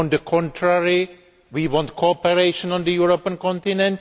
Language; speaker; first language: English; non-native, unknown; Greek